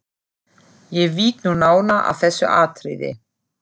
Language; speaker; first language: Icelandic; non-native, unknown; German